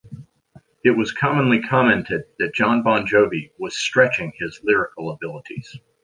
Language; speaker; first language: English; native; English